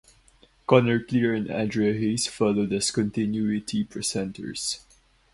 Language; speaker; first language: English; non-native, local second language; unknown